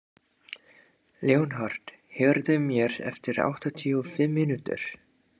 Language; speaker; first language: Icelandic; non-native, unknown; English